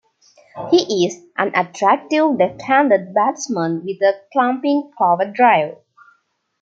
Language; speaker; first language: English; non-native, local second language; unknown